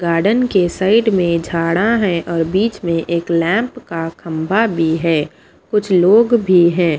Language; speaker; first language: Hindi; non-native, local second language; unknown